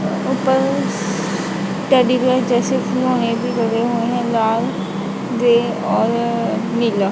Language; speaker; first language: Hindi; non-native, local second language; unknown